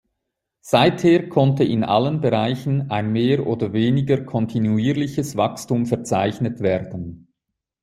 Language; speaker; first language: German; native; German